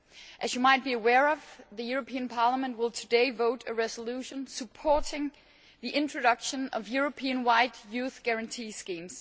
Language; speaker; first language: English; non-native, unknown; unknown